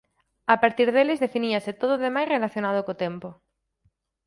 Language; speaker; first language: Galician; native; Galician